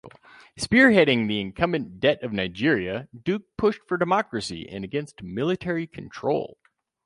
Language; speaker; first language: English; native; English